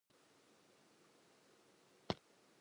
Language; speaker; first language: English; non-native, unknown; Japanese